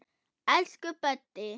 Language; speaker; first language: Icelandic; non-native, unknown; German